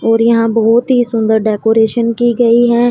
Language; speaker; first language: Hindi; non-native, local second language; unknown